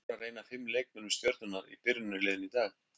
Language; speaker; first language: Icelandic; native; Icelandic